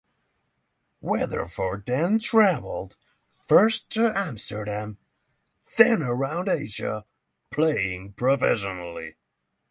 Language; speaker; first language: English; non-native, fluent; Norwegian